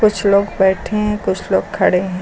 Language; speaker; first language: Hindi; native; Hindi